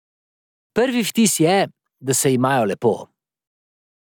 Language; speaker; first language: Slovenian; native; Slovenian